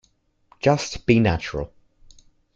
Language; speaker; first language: English; native; English